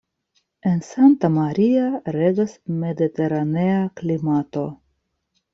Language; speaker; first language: Esperanto; non-native, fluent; Russian